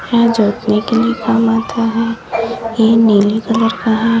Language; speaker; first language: Hindi; native; Hindi